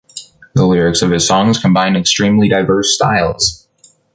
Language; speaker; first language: English; native; English